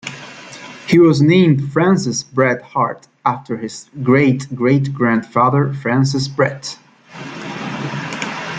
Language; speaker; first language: English; native; English